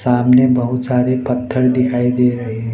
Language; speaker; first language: Hindi; non-native, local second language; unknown